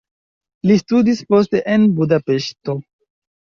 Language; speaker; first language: Esperanto; non-native, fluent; Chinese